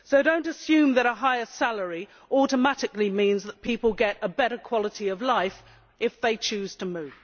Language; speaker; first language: English; native; English